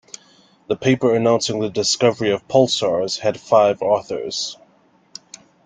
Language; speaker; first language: English; native; English